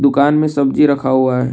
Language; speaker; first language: Hindi; non-native, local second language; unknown